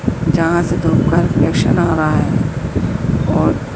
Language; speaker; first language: Hindi; native; Hindi